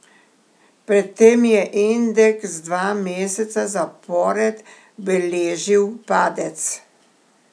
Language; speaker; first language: Slovenian; native; Slovenian